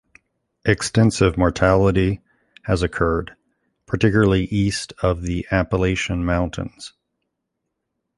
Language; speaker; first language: English; native; English